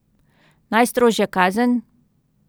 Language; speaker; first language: Slovenian; native; Slovenian